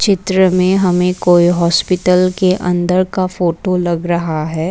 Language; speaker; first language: Hindi; non-native, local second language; Assamese